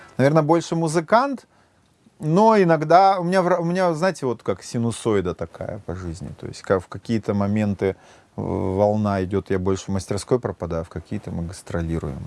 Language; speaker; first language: Russian; native; Russian